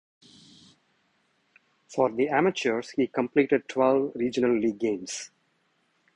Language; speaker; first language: English; non-native, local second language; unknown